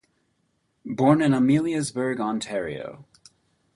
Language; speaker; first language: English; native; English